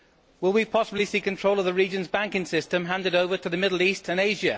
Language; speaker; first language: English; native; English